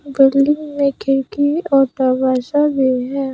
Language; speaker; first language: Hindi; non-native, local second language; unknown